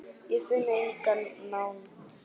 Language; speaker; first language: Icelandic; native; Icelandic